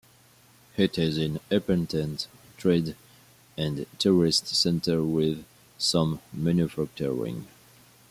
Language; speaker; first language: English; non-native, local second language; French